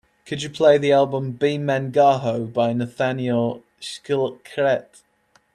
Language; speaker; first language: English; native; English